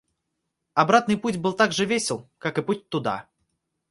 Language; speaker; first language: Russian; native; Russian